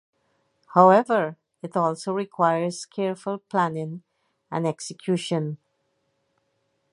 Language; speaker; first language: English; native; English